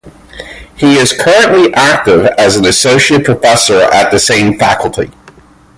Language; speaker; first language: English; native; English